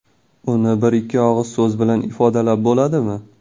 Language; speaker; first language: Uzbek; non-native, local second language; Kazakh